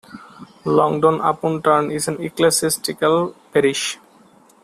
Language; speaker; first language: English; non-native, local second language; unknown